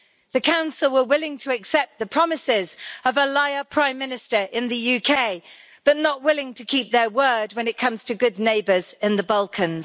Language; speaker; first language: English; native; English